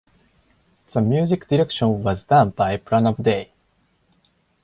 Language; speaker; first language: English; non-native, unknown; Japanese